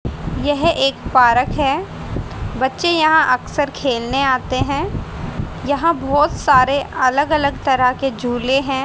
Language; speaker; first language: Hindi; native; Hindi